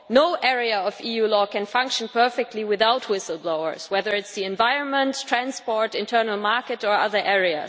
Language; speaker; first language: English; non-native, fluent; German